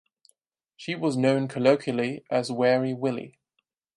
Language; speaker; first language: English; non-native, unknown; German